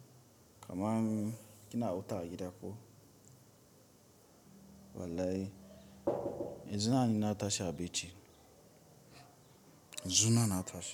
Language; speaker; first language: Hausa; non-native, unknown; Tiv